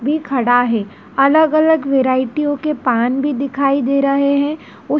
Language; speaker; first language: Hindi; native; Hindi